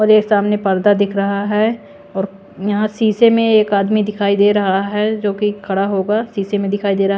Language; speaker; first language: Hindi; non-native, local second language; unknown